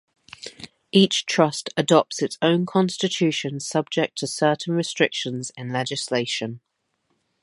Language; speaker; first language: English; native; English